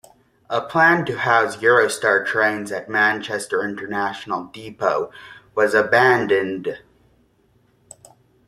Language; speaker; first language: English; native; English